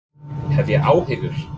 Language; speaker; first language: Icelandic; non-native, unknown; English